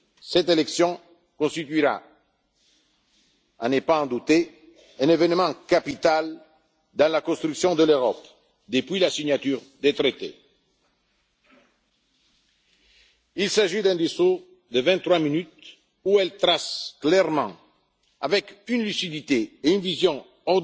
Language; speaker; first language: French; non-native, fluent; Italian